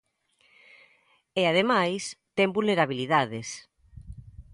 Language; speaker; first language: Galician; native; Galician